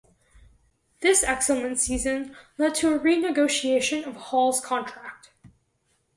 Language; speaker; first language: English; native; English